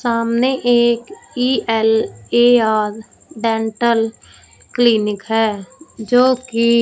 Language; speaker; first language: Hindi; non-native, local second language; Punjabi